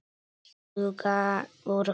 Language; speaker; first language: Icelandic; non-native, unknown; Polish